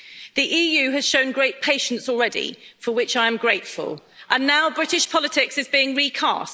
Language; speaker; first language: English; native; English